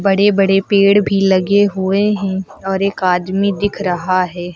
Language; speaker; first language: Hindi; native; Hindi